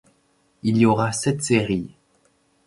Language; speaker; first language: French; native; French